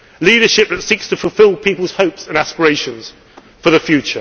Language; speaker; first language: English; native; English